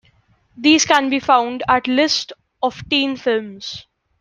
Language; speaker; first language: English; non-native, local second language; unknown